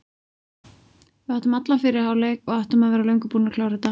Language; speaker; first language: Icelandic; native; Icelandic